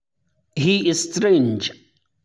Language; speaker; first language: English; non-native, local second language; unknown